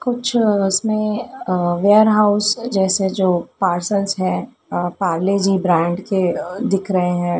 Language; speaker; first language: Hindi; native; Hindi